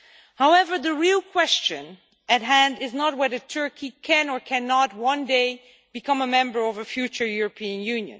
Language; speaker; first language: English; non-native, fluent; Dutch